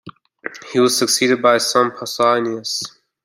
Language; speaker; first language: English; native; English